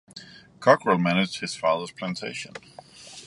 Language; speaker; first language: English; non-native, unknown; Danish